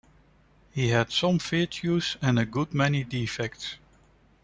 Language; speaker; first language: English; non-native, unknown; Dutch